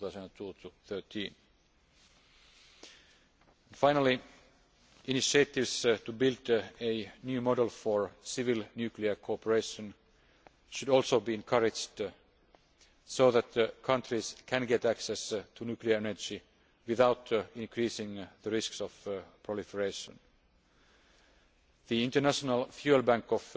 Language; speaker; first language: English; non-native, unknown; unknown